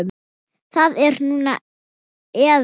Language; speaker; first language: Icelandic; non-native, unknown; Thai